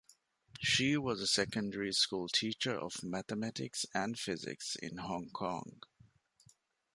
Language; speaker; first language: English; non-native, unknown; Divehi